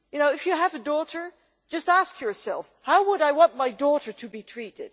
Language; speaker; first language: English; non-native, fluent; Dutch